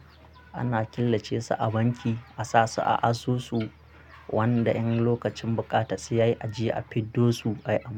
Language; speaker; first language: Hausa; non-native, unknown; Akan